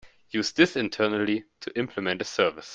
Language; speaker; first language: English; non-native, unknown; German